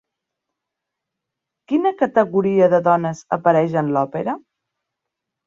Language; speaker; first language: Catalan; native; Catalan